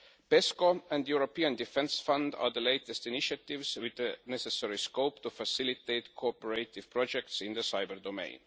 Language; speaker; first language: English; non-native, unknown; Estonian